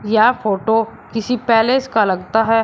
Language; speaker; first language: Hindi; native; Hindi